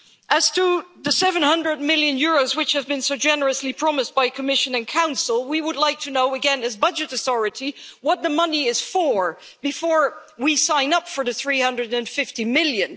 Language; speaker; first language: English; non-native, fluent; Dutch